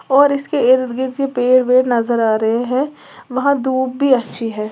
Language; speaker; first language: Hindi; native; Hindi